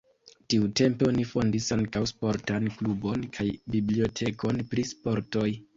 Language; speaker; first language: Esperanto; non-native, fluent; Kinyarwanda